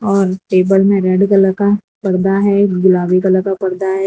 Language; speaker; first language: Hindi; non-native, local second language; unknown